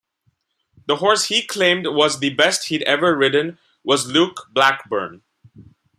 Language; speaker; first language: English; non-native, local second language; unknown